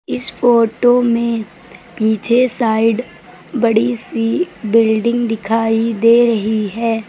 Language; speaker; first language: Hindi; native; Hindi